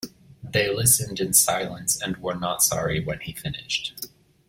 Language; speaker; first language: English; native; English